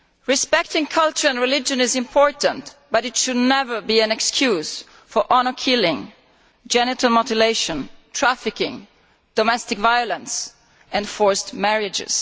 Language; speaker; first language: English; non-native, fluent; Italian